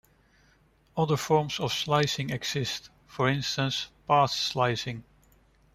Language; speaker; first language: English; non-native, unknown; Dutch